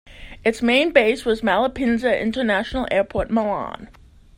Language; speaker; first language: English; native; English